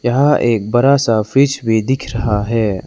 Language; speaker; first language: Hindi; non-native, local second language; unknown